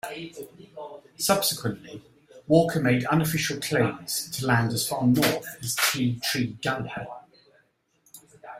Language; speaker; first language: English; native; English